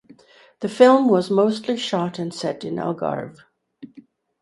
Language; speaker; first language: English; native; English